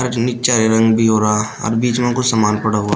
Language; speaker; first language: Hindi; native; Hindi